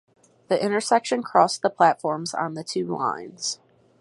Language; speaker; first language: English; native; English